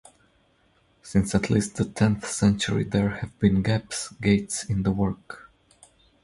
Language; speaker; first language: English; non-native, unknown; Croatian